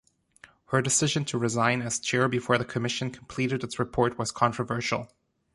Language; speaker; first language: English; non-native, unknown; German